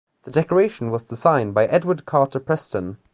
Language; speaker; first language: English; native; English